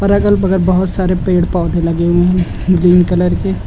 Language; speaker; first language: Hindi; native; Hindi